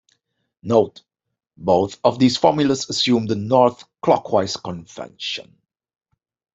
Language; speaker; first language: English; non-native, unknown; Dutch